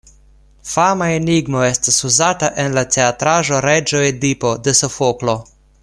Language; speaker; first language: Esperanto; non-native, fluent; Russian